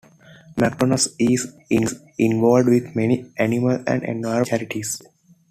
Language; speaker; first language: English; non-native, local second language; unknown